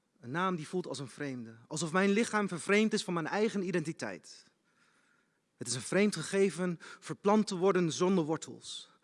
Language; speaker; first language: Dutch; early bilingual, other home language; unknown